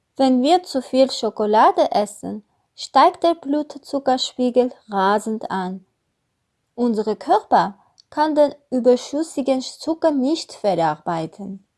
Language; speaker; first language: German; non-native, learner; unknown